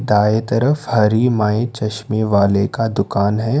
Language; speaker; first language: Hindi; non-native, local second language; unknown